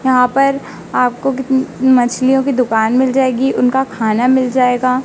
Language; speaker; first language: Hindi; native; Hindi